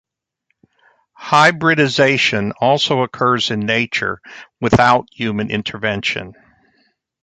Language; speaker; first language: English; native; English